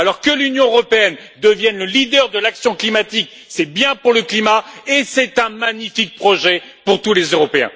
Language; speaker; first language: French; native; French